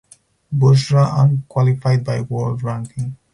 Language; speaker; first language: English; non-native, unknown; Spanish